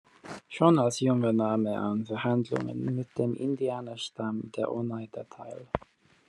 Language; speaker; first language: German; non-native, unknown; English